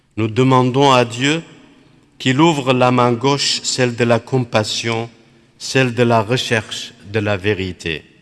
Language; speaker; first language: French; non-native, fluent; Aramaic